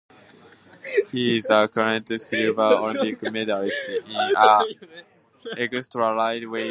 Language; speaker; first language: English; non-native, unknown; Japanese